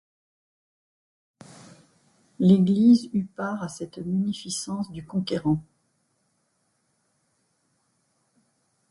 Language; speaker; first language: French; native; French